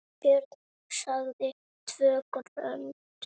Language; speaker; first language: Icelandic; native; Icelandic